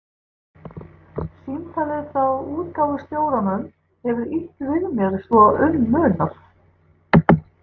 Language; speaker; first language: Icelandic; non-native, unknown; English